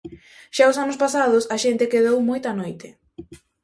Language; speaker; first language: Galician; native; Galician